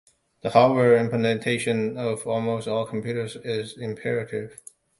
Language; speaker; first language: English; non-native, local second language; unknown